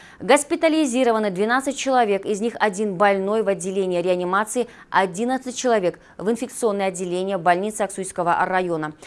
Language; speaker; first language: Russian; non-native, local second language; Kyrgyz